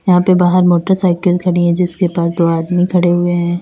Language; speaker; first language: Hindi; native; Hindi